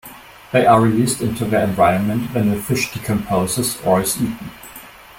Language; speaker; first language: English; non-native, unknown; German